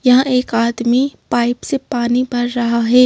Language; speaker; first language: Hindi; native; Hindi